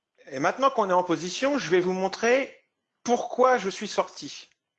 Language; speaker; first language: French; native; French